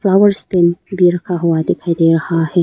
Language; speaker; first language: Hindi; non-native, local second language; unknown